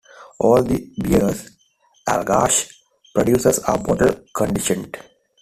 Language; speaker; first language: English; non-native, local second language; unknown